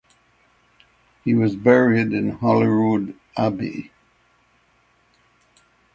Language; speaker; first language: English; native; English